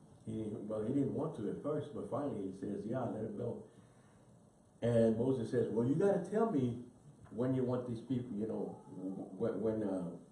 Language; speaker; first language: English; early bilingual, other home language; Spanish